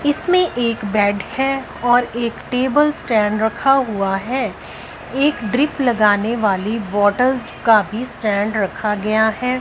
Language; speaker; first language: Hindi; non-native, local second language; Punjabi